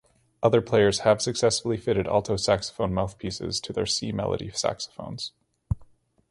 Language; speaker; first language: English; native; English